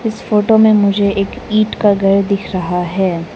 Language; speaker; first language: Hindi; non-native, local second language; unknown